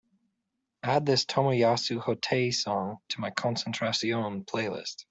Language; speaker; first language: English; native; English